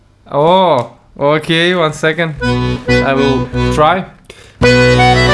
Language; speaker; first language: English; non-native, learner; Russian